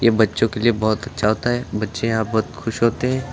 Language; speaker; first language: Hindi; native; Hindi